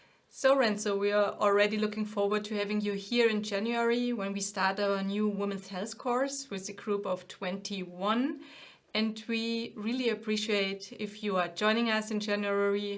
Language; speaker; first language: English; non-native, fluent; German